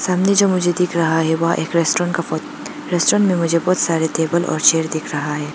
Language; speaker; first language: Hindi; non-native, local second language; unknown